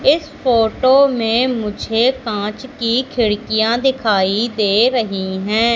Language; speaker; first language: Hindi; native; Hindi